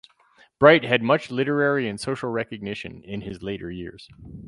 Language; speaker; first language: English; native; English